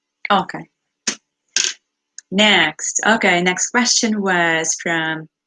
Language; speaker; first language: English; non-native, fluent; Russian